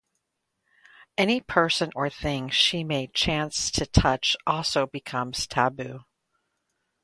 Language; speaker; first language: English; native; English